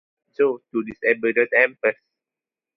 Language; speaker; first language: English; non-native, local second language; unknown